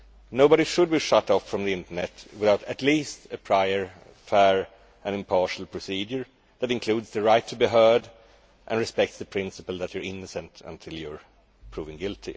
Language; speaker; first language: English; non-native, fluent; Swedish